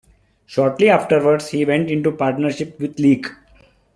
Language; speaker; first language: English; non-native, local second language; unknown